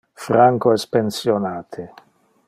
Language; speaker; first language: Interlingua; non-native, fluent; Dutch